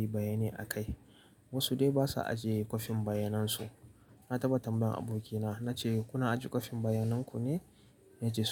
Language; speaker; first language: Hausa; native; Hausa